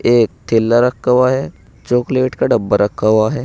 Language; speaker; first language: Hindi; native; Hindi